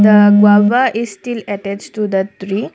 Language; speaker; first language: English; non-native, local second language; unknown